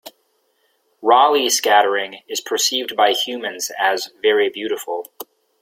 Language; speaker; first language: English; native; English